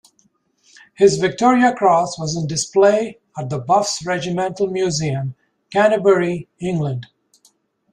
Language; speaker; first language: English; native; English